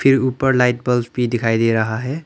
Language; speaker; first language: Hindi; non-native, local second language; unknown